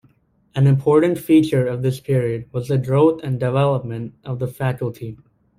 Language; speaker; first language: English; native; English